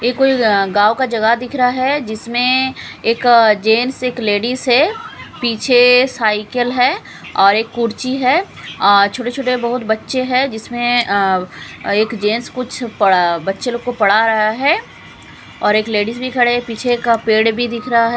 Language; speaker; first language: Hindi; non-native, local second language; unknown